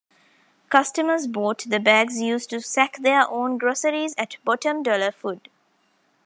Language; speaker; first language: English; non-native, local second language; Tamil